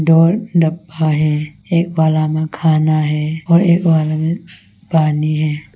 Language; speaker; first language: Hindi; non-native, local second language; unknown